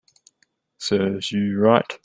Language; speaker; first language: English; native; English